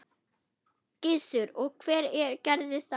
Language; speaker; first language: Icelandic; non-native, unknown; German